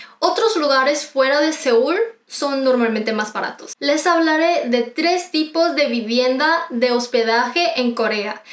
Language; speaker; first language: Spanish; non-native, fluent; Korean